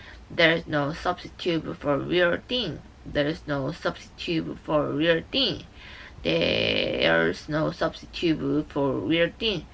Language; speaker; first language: English; non-native, learner; Korean